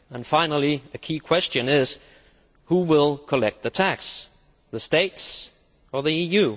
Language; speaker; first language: English; non-native, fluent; Danish